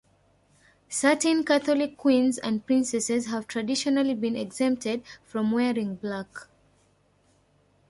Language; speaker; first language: English; non-native, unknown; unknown